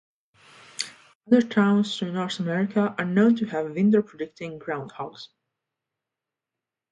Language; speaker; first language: English; non-native, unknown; Hungarian